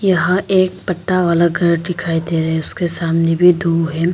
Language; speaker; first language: Hindi; non-native, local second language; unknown